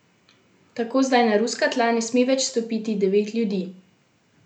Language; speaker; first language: Slovenian; native; Slovenian